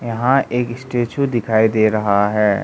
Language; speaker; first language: Hindi; non-native, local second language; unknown